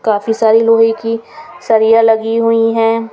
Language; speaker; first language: Hindi; non-native, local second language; Punjabi